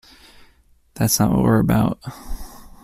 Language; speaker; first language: English; native; English